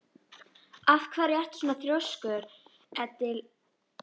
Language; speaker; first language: Icelandic; native; Icelandic